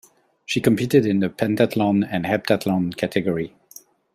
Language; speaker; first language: English; non-native, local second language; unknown